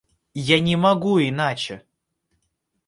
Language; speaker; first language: Russian; native; Russian